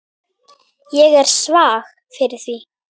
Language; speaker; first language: Icelandic; native; Icelandic